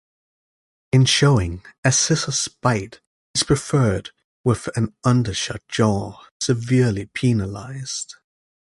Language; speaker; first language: English; native; English